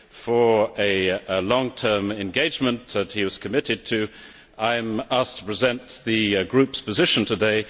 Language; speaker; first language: English; native; English